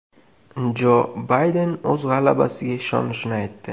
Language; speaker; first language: Uzbek; native; Uzbek